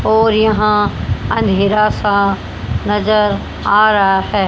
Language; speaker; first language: Hindi; native; Hindi